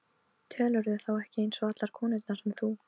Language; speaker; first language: Icelandic; non-native, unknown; Polish